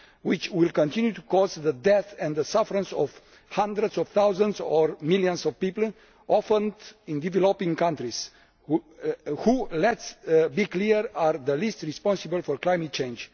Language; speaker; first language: English; non-native, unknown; Romanian